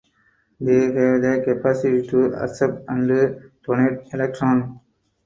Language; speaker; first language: English; non-native, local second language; Tamil